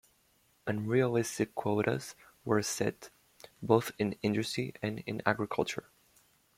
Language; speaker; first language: English; native; English